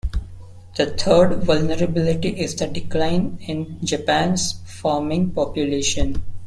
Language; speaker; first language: English; non-native, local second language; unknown